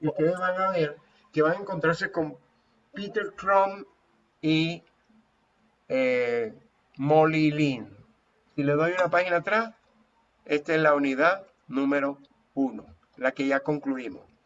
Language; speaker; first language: Spanish; native; Spanish